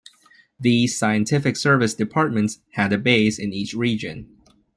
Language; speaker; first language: English; non-native, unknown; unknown